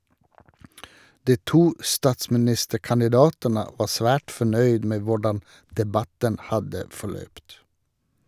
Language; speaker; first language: Norwegian; non-native, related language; Swedish